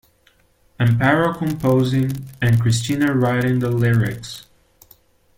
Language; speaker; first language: English; non-native, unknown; Portuguese